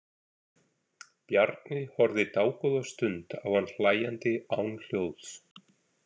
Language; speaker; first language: Icelandic; native; Icelandic